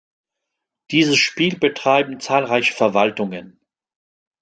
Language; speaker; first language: German; non-native, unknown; French